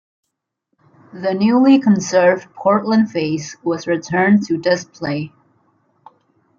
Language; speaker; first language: English; native; English